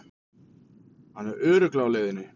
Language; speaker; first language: Icelandic; native; Icelandic